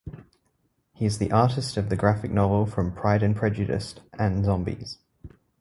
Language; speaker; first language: English; native; English